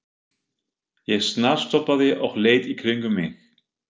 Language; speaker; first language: Icelandic; non-native, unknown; German